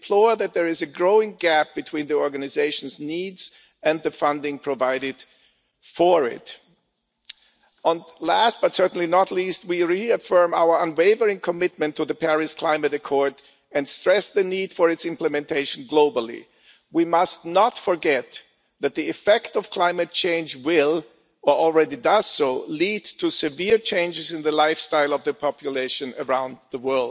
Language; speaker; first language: English; non-native, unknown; German